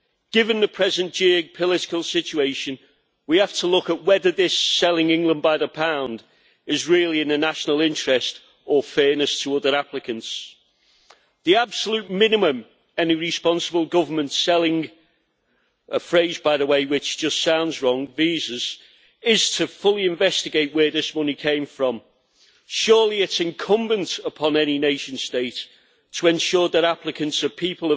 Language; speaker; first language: English; native; English